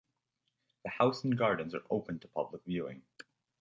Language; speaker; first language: English; native; English